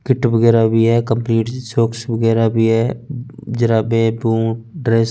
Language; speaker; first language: Hindi; non-native, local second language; Punjabi